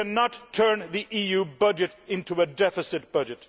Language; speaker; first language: English; non-native, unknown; Swedish